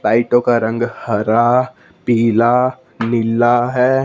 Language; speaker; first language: Hindi; non-native, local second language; Punjabi